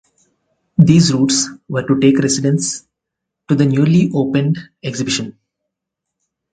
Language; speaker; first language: English; non-native, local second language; Telugu